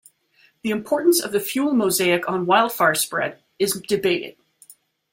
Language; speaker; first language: English; native; English